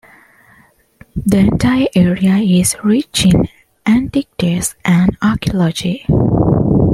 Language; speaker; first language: English; non-native, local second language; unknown